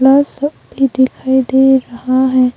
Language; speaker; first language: Hindi; early bilingual, other home language; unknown